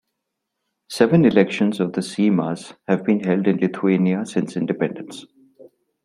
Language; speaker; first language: English; non-native, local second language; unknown